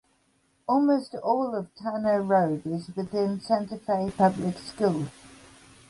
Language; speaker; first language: English; native; English